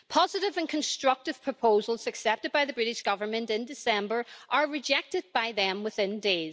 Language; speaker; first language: English; native; English